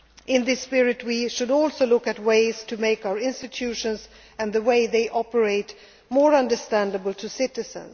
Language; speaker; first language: English; non-native, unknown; Swedish